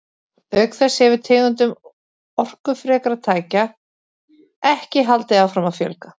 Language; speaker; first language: Icelandic; native; Icelandic